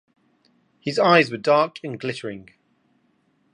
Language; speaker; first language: English; native; English